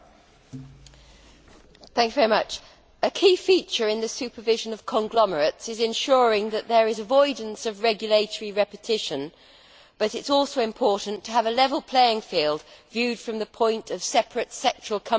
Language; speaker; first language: English; native; English